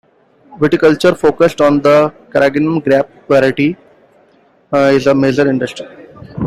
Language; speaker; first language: English; non-native, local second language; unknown